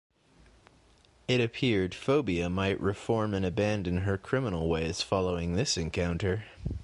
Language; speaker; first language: English; native; English